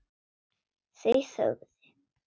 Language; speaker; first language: Icelandic; non-native, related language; Swedish